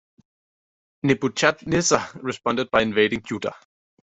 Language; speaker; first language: English; native; English